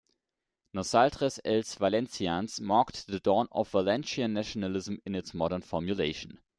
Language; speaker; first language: English; non-native, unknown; German